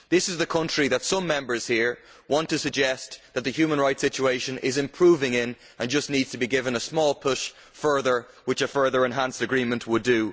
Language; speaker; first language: English; native; English